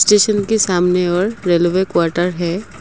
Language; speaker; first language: Hindi; non-native, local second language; Assamese